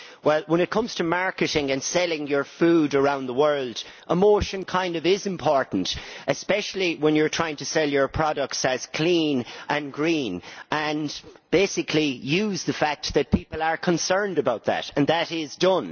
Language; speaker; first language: English; native; English